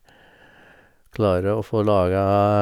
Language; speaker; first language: Norwegian; native; Norwegian